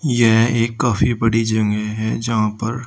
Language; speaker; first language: Hindi; native; Hindi